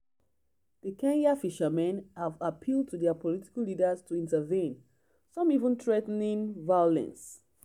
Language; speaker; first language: English; non-native, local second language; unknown